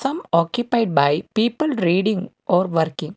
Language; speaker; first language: English; non-native, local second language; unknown